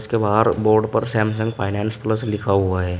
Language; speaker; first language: Hindi; native; Hindi